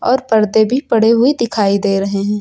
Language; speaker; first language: Hindi; native; Hindi